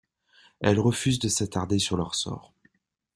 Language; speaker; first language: French; native; French